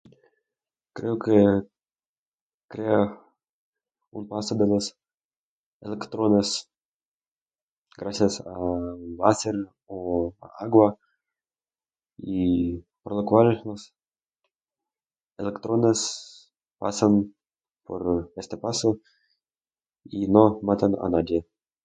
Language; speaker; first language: Spanish; non-native, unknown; Russian